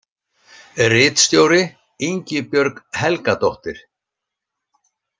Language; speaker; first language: Icelandic; native; Icelandic